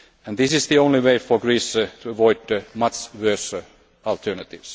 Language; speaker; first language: English; non-native, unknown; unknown